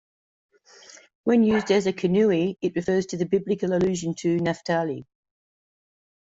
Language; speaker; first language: English; native; English